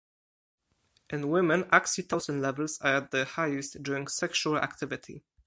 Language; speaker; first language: English; non-native, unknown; Polish